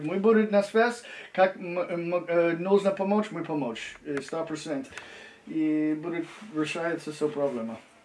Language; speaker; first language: Russian; non-native, learner; English